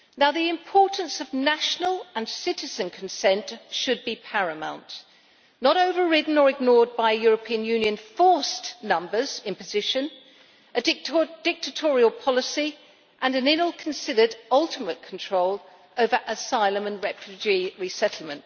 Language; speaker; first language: English; native; English